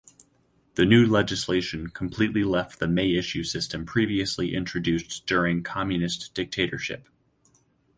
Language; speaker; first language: English; native; English